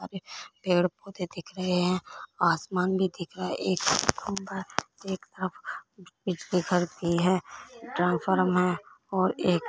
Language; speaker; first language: Hindi; non-native, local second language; Punjabi